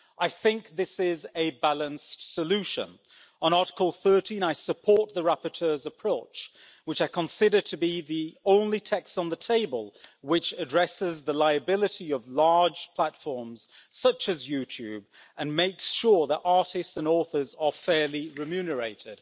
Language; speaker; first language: English; native; English